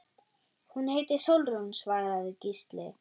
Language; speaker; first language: Icelandic; non-native, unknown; German